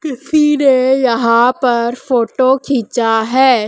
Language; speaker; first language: Hindi; native; Hindi